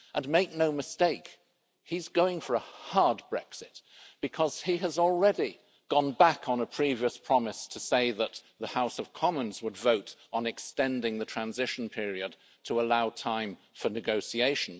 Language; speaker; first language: English; native; English